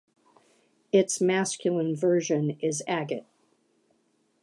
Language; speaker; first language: English; native; English